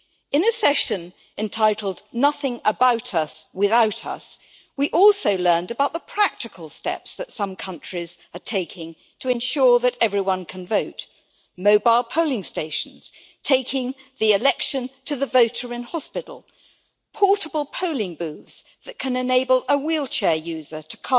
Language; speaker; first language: English; native; English